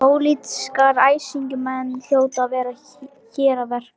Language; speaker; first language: Icelandic; non-native, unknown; Lithuanian